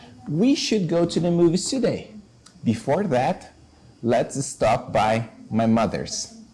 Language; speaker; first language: English; non-native, fluent; Portuguese